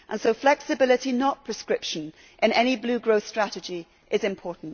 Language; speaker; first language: English; native; English